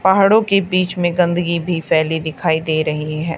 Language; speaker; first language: Hindi; native; Hindi